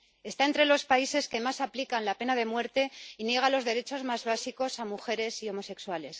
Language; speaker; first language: Spanish; native; Spanish